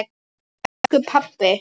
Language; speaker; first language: Icelandic; non-native, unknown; Polish